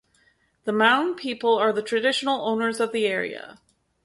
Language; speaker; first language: English; native; English